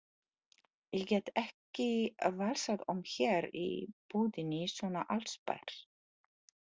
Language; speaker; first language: Icelandic; non-native, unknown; Polish